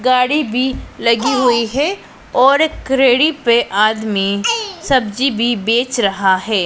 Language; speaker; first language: Hindi; non-native, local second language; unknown